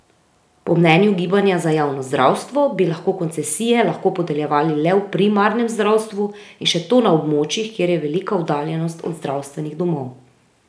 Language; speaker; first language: Slovenian; native; Slovenian